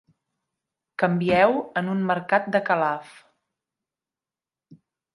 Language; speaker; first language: Catalan; native; Catalan